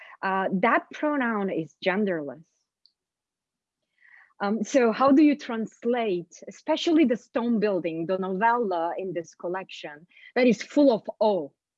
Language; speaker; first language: English; non-native, fluent; Bulgarian